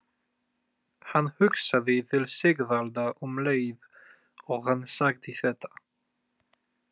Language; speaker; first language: Icelandic; non-native, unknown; Polish